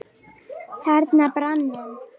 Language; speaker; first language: Icelandic; native; Icelandic